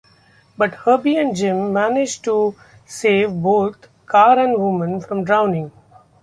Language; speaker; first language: English; non-native, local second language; Marathi